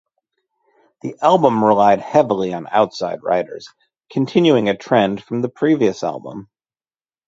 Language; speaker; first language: English; native; English